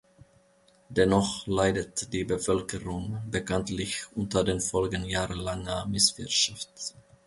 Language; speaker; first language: German; non-native, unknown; Finnish